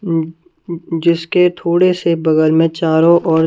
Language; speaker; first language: Hindi; non-native, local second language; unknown